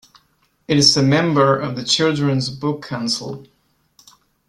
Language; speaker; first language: English; non-native, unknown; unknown